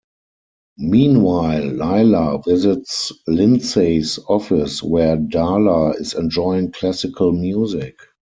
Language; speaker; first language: English; non-native, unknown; German